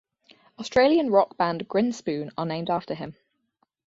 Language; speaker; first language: English; native; English